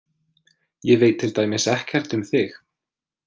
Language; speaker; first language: Icelandic; non-native, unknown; English